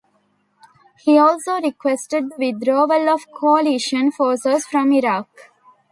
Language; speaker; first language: English; non-native, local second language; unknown